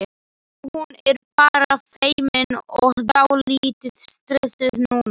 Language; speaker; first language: Icelandic; non-native, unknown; Slovak